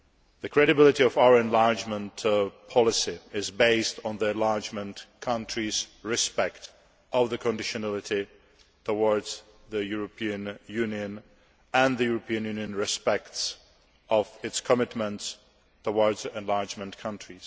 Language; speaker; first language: English; non-native, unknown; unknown